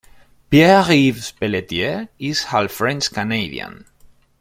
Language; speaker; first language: English; non-native, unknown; Spanish